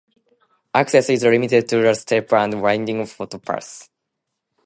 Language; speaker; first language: English; non-native, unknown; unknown